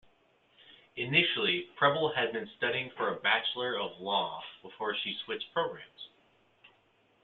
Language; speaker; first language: English; native; English